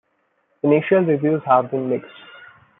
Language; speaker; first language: English; non-native, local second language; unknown